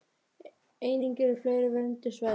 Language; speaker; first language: Icelandic; native; Icelandic